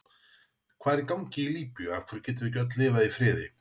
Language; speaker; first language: Icelandic; native; Icelandic